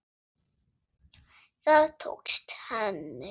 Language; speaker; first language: Icelandic; non-native, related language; Swedish